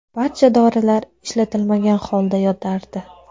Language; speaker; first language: Uzbek; native; Uzbek